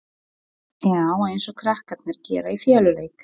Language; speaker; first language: Icelandic; non-native, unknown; Polish